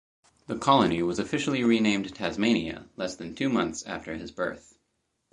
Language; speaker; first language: English; native; English